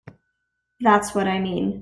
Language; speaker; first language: English; native; English